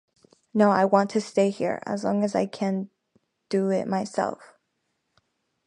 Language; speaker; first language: English; native; English